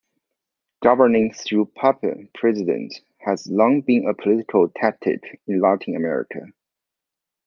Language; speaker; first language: English; non-native, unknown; Chinese